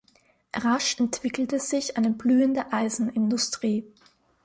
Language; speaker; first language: German; native; German